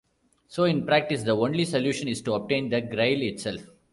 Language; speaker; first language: English; non-native, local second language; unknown